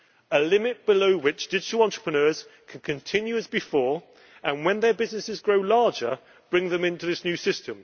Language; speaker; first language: English; native; English